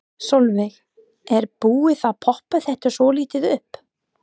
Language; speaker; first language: Icelandic; non-native, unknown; English